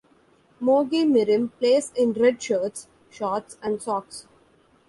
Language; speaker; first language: English; non-native, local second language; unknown